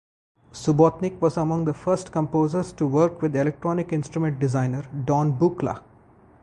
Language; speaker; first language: English; non-native, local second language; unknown